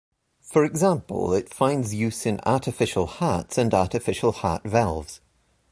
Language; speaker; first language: English; native; English